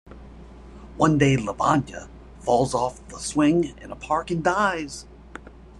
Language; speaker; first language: English; native; English